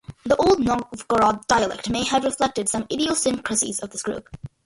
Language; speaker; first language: English; early bilingual, other home language; Malayalam